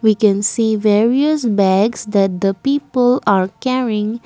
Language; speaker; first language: English; non-native, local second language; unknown